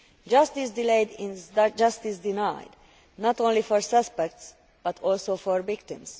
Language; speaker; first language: English; non-native, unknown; Hungarian